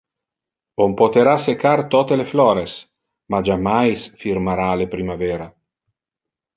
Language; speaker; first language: Interlingua; non-native, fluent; Italian